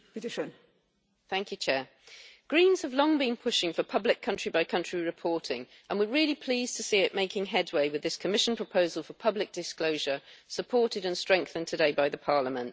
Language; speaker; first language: English; native; English